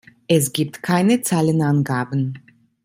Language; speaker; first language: German; non-native, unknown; Italian